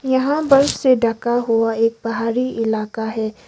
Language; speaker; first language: Hindi; non-native, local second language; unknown